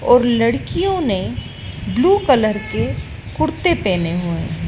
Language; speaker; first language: Hindi; native; Hindi